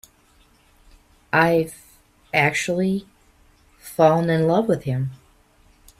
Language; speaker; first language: English; native; English